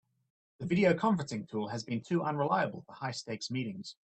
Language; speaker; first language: English; native; English